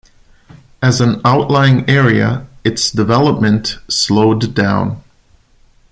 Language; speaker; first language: English; non-native, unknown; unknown